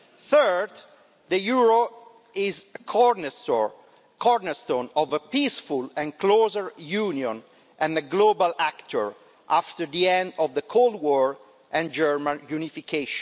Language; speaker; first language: English; non-native, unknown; Italian